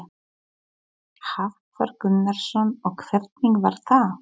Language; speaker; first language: Icelandic; non-native, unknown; Polish